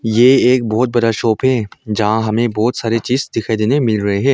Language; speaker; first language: Hindi; non-native, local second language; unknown